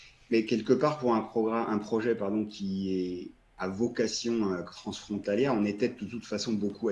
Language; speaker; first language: French; native; French